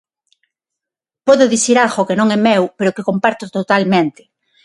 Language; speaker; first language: Galician; non-native, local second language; Spanish